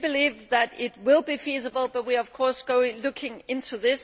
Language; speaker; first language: English; non-native, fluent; Danish